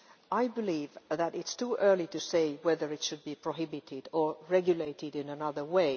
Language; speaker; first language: English; non-native, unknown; Finnish